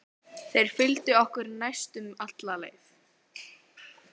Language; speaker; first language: Icelandic; native; Icelandic